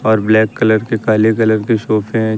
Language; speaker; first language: Hindi; native; Hindi